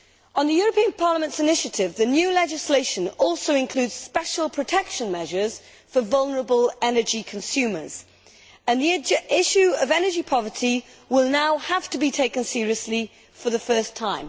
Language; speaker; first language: English; native; English